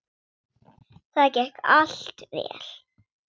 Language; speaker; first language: Icelandic; non-native, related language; Swedish